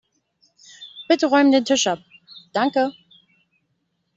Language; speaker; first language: German; native; German